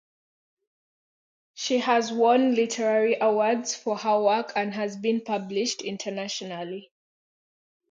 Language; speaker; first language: English; non-native, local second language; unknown